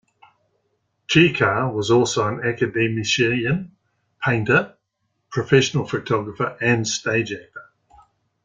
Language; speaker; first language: English; native; English